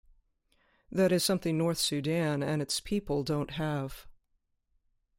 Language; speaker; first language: English; native; English